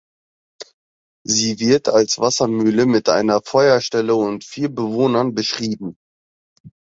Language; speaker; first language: German; early bilingual, other home language; Turkish